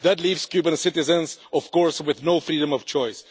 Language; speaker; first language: English; non-native, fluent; Czech